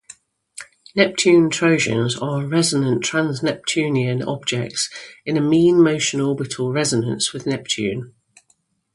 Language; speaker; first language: English; native; English